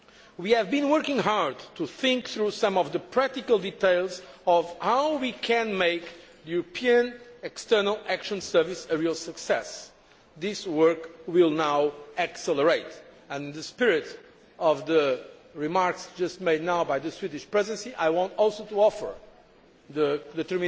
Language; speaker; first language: English; non-native, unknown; Portuguese